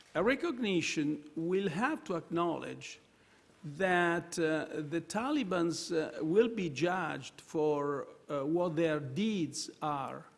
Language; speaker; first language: English; non-native, fluent; Italian